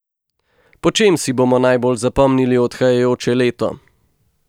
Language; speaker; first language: Slovenian; native; Slovenian